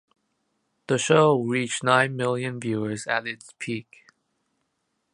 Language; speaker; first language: English; non-native, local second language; Cantonese